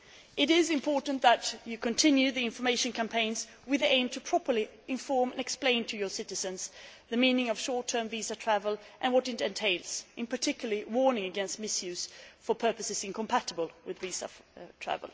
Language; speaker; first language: English; non-native, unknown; Swedish